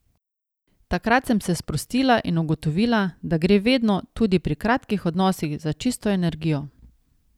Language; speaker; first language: Slovenian; native; Slovenian